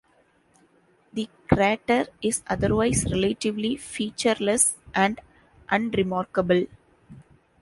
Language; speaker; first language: English; non-native, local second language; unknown